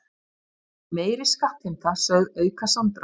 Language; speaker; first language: Icelandic; native; Icelandic